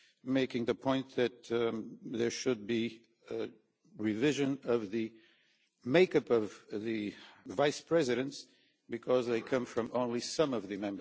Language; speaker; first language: English; non-native, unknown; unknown